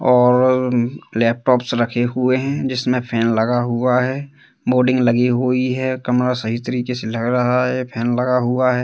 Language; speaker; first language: Hindi; native; Hindi